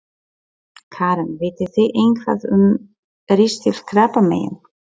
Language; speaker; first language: Icelandic; non-native, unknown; Polish